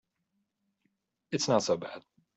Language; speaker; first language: English; native; English